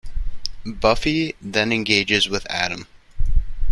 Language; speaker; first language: English; native; English